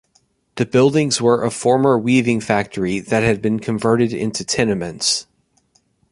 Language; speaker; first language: English; native; English